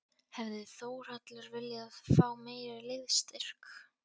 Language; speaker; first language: Icelandic; non-native, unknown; Polish